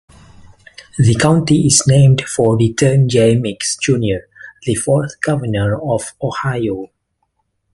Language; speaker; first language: English; non-native, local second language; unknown